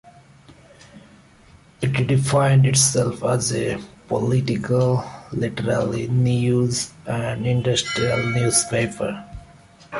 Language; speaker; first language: English; non-native, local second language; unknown